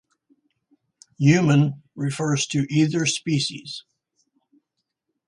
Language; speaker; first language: English; native; English